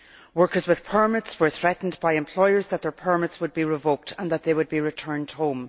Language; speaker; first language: English; native; English